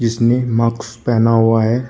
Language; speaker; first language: Hindi; native; Hindi